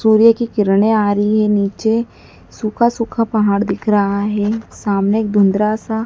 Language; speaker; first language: Hindi; native; Hindi